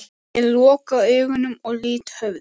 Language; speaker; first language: Icelandic; native; Icelandic